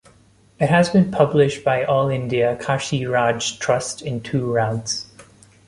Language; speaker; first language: English; non-native, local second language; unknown